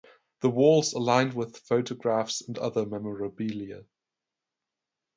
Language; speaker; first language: English; non-native, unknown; German